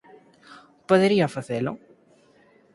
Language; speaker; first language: Galician; native; Galician